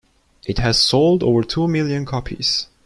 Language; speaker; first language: English; non-native, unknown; Turkish